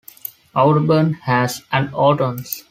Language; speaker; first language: English; non-native, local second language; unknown